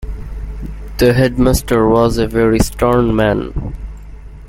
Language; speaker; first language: English; non-native, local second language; Bangla